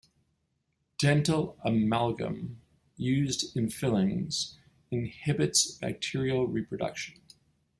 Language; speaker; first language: English; native; English